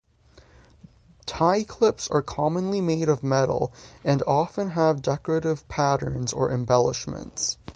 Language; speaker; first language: English; native; English